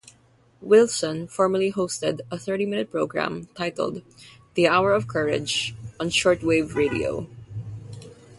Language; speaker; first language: English; non-native, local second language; Filipino